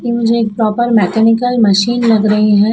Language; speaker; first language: Hindi; native; Hindi